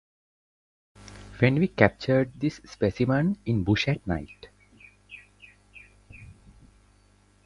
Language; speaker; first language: English; non-native, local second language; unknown